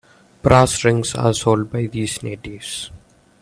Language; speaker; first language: English; non-native, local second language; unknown